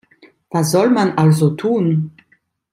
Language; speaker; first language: German; non-native, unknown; Italian